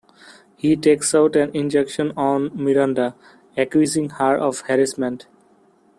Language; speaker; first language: English; non-native, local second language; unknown